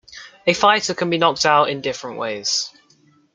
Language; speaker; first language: English; native; English